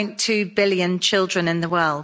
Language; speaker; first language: English; native; English